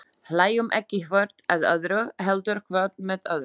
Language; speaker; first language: Icelandic; non-native, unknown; Slovak